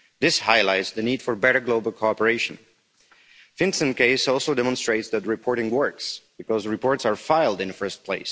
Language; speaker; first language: English; non-native, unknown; Czech